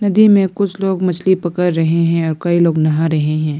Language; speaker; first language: Hindi; non-native, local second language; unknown